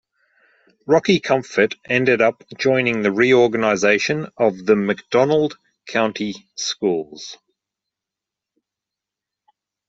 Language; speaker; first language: English; native; English